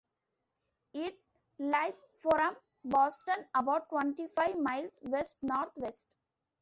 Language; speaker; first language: English; non-native, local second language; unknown